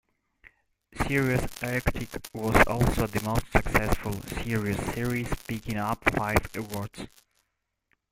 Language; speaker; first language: English; non-native, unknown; Russian